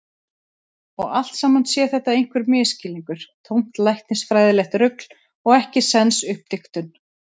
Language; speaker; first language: Icelandic; native; Icelandic